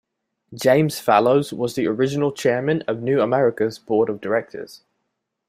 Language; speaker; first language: English; native; English